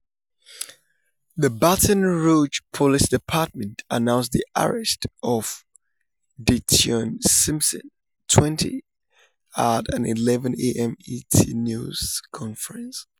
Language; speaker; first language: English; non-native, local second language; Yoruba